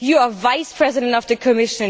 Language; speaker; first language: English; non-native, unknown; German